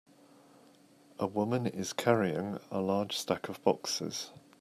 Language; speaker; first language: English; native; English